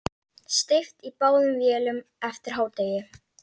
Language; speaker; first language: Icelandic; native; Icelandic